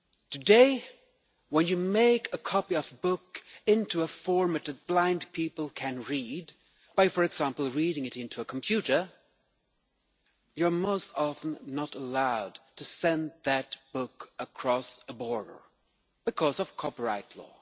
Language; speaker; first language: English; non-native, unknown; Swedish